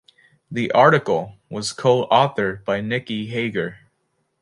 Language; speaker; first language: English; native; English